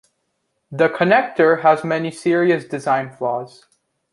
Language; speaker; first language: English; native; English